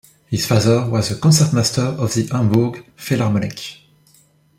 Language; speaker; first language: English; non-native, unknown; French